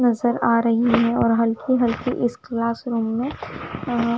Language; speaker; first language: Hindi; non-native, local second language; Punjabi